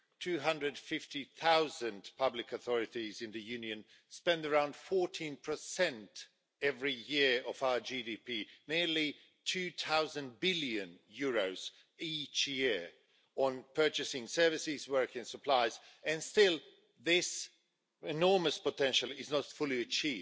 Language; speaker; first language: English; non-native, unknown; Swedish